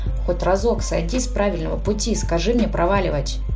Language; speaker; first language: Russian; native; Russian